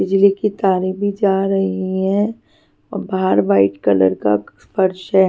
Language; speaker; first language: Hindi; non-native, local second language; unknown